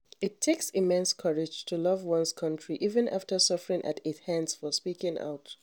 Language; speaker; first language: English; non-native, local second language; Hausa